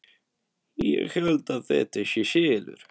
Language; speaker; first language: Icelandic; non-native, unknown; Polish